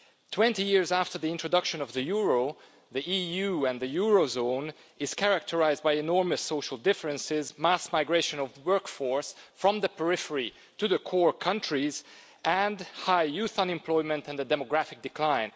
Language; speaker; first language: English; non-native, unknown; Hungarian